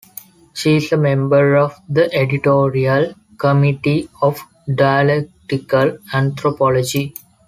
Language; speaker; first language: English; non-native, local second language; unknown